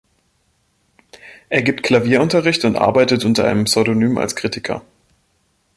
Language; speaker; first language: German; native; German